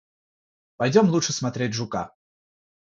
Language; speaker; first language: Russian; non-native, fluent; Georgian